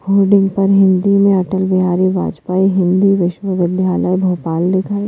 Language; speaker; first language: Hindi; native; Hindi